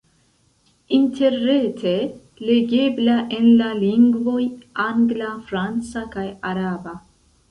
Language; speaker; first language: Esperanto; non-native, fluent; Central Kurdish